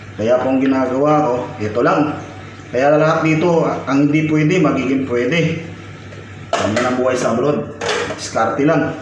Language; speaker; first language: Filipino; non-native, local second language; Cebuano